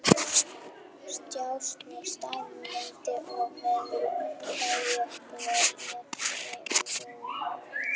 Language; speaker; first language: Icelandic; non-native, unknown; German